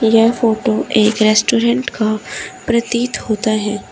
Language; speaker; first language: Hindi; native; Hindi